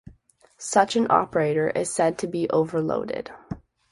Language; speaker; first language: English; native; English